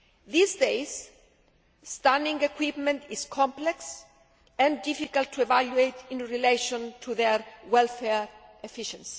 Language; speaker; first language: English; non-native, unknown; Greek